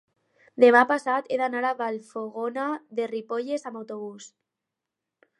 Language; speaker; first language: Catalan; non-native, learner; Spanish